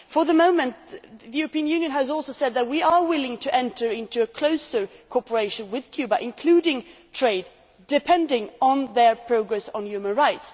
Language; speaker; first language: English; non-native, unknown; Swedish